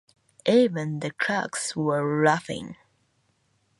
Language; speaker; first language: English; non-native, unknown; Japanese